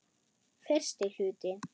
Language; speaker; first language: Icelandic; non-native, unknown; German